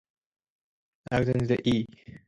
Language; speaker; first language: English; non-native, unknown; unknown